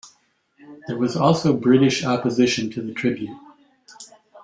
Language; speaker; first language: English; native; English